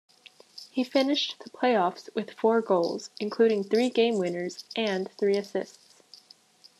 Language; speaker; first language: English; native; English